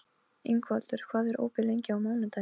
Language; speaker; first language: Icelandic; non-native, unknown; Polish